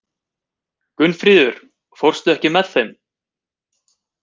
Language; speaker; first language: Icelandic; native; Icelandic